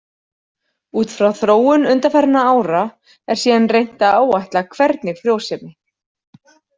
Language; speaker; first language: Icelandic; native; Icelandic